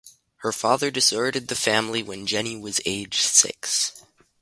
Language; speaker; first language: English; native; English